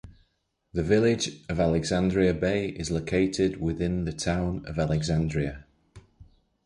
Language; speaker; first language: English; native; English